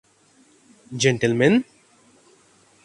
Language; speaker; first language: English; non-native, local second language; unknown